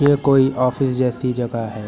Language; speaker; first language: Hindi; native; Hindi